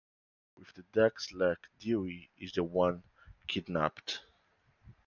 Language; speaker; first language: English; non-native, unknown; Portuguese